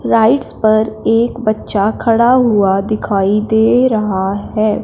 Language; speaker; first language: Hindi; non-native, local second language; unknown